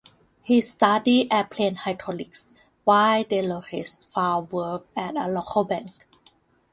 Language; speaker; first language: English; non-native, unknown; Thai